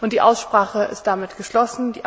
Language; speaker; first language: German; native; German